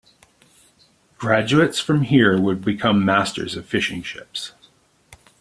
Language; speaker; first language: English; native; English